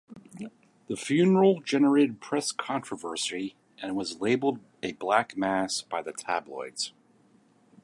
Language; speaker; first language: English; native; English